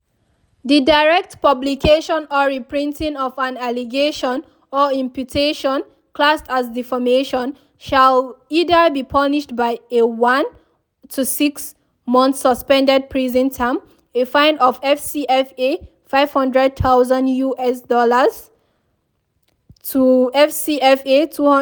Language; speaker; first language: English; non-native, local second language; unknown